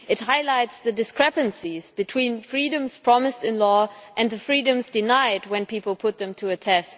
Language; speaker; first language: English; non-native, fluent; German